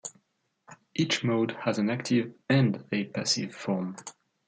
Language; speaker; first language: English; non-native, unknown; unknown